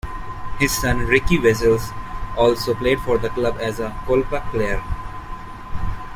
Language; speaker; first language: English; non-native, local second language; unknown